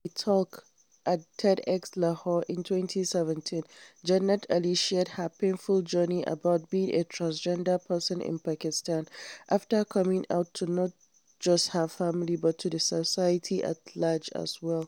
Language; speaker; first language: English; non-native, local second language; Hausa